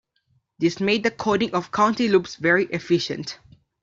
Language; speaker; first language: English; non-native, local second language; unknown